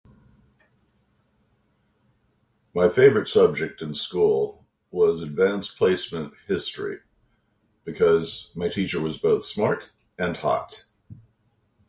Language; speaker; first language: English; native; English